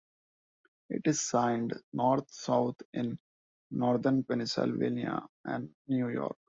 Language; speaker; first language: English; non-native, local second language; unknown